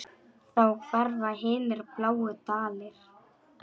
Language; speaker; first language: Icelandic; non-native, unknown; Polish